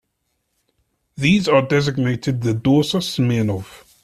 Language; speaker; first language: English; native; English